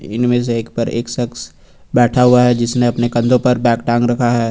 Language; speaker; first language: Hindi; native; Hindi